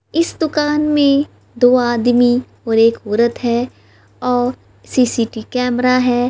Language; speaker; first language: Hindi; native; Hindi